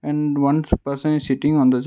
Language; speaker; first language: English; non-native, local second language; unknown